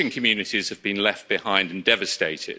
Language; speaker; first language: English; native; English